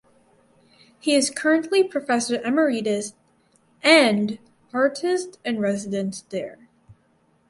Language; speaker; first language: English; native; English